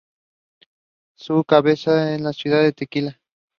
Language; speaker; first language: English; non-native, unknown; Spanish